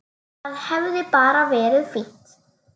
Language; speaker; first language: Icelandic; native; Icelandic